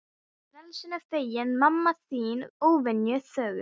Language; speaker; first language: Icelandic; non-native, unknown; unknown